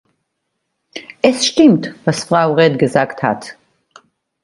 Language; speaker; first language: German; non-native, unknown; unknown